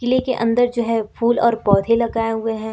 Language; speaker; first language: Hindi; native; Hindi